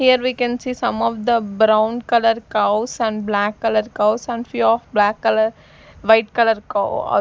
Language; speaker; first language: English; non-native, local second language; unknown